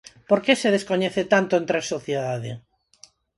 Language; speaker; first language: Galician; non-native, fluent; Spanish